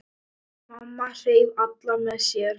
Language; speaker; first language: Icelandic; non-native, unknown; Thai